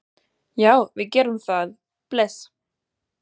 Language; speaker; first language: Icelandic; non-native, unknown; German